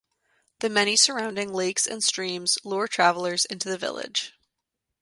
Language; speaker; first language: English; native; English